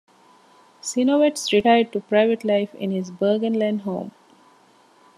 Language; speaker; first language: English; non-native, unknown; Divehi